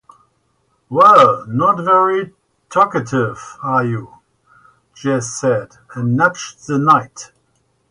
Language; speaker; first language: English; native; English